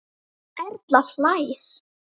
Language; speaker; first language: Icelandic; native; Icelandic